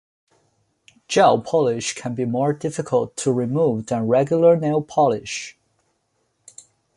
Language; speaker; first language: English; non-native, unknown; Chinese